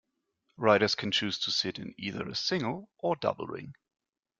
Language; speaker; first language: English; non-native, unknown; German